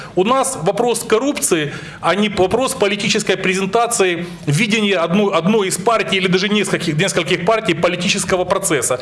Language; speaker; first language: Russian; native; Russian